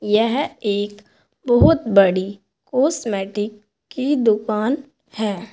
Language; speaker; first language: Hindi; native; Hindi